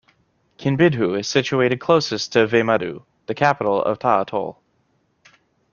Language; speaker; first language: English; native; English